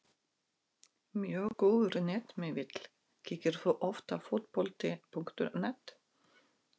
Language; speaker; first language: Icelandic; non-native, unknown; Russian